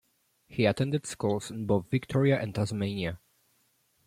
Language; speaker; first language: English; non-native, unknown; Polish